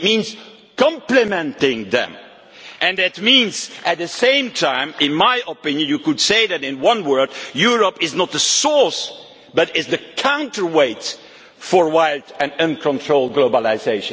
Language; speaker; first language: English; non-native, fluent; Dutch